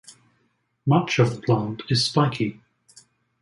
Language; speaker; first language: English; native; English